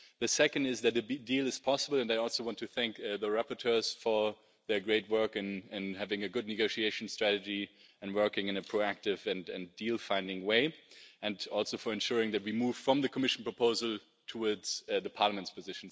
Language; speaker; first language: English; non-native, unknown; German